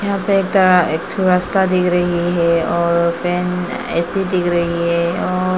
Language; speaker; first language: Hindi; non-native, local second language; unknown